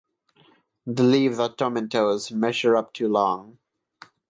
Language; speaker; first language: English; non-native, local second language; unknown